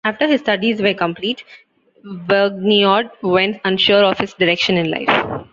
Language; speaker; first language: English; non-native, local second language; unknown